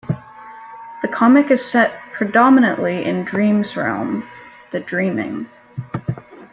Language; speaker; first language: English; native; English